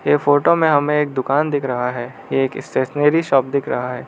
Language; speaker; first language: Hindi; non-native, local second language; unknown